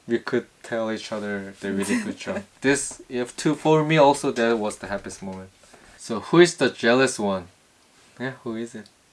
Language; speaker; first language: English; non-native, learner; Korean